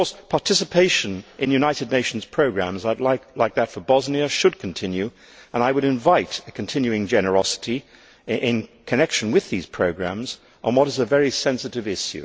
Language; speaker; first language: English; native; English